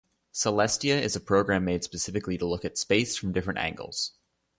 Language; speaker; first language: English; native; English